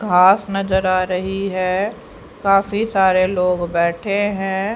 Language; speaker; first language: Hindi; native; Hindi